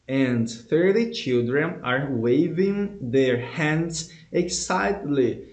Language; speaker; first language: English; non-native, fluent; Portuguese